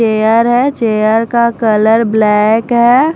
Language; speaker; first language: Hindi; non-native, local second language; Punjabi